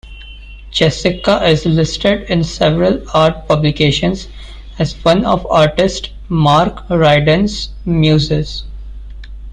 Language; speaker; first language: English; non-native, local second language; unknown